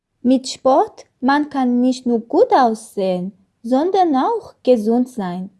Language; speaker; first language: German; non-native, learner; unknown